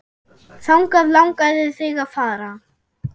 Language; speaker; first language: Icelandic; non-native, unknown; German